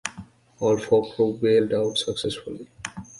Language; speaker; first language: English; native; English